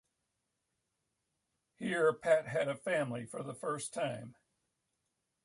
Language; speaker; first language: English; native; English